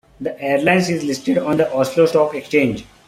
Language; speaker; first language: English; non-native, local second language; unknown